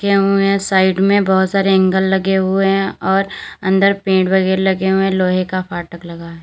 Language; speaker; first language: Hindi; native; Hindi